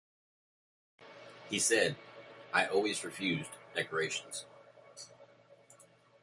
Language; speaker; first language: English; native; English